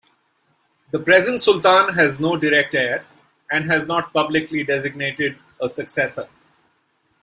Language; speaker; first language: English; non-native, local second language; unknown